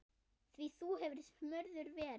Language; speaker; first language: Icelandic; non-native, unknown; German